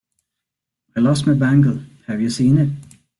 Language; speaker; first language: English; non-native, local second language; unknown